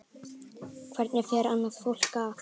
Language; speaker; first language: Icelandic; native; Icelandic